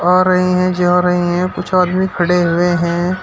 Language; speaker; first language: Hindi; native; Hindi